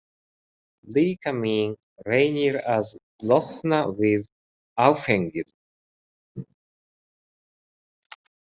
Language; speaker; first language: Icelandic; non-native, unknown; Japanese